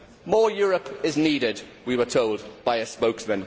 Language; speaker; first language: English; native; English